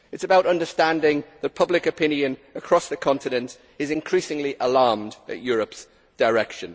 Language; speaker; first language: English; native; English